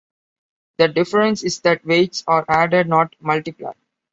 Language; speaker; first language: English; non-native, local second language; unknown